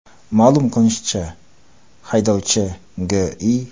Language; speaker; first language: Uzbek; non-native, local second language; Kara-Kalpak